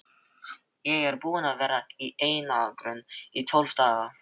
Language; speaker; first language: Icelandic; non-native, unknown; Filipino